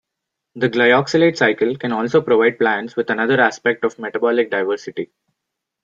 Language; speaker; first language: English; non-native, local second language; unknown